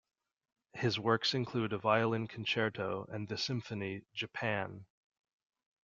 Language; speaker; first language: English; native; English